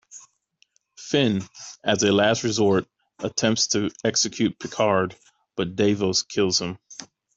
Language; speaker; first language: English; native; English